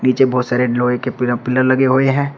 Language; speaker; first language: Hindi; native; Hindi